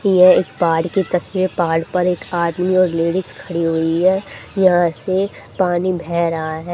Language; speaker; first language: Hindi; native; Hindi